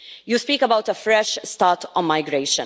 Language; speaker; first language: English; non-native, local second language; Maltese